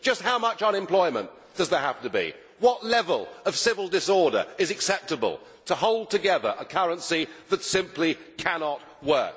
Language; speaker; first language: English; native; English